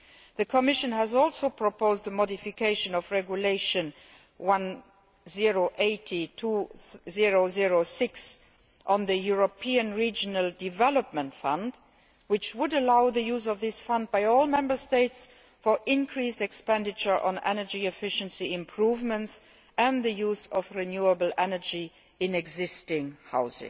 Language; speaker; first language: English; non-native, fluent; Luxembourgish